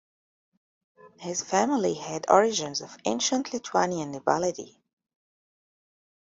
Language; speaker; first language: English; native; English